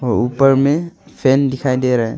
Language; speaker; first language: Hindi; non-native, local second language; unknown